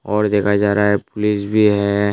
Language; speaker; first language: Hindi; non-native, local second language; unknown